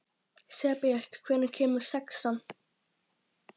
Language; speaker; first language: Icelandic; native; Icelandic